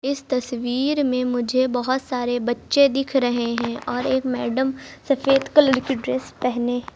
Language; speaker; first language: Hindi; native; Hindi